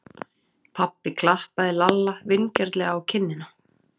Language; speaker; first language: Icelandic; native; Icelandic